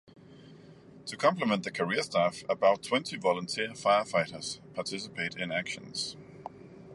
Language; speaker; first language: English; non-native, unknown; Danish